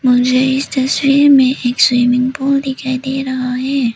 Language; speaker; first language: Hindi; early bilingual, other home language; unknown